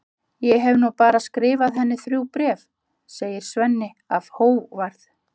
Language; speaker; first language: Icelandic; native; Icelandic